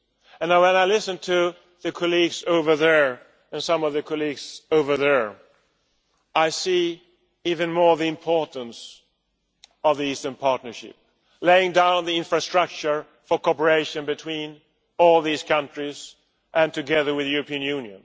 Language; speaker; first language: English; non-native, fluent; Swedish